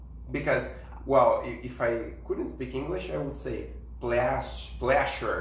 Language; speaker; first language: English; non-native, fluent; Portuguese